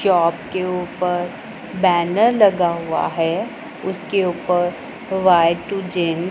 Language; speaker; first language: Hindi; non-native, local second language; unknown